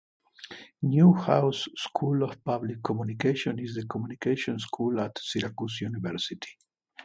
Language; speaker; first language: English; native; English